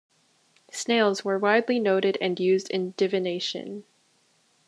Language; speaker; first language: English; native; English